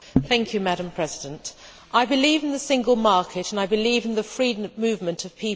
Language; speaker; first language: English; native; English